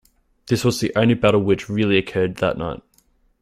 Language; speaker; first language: English; native; English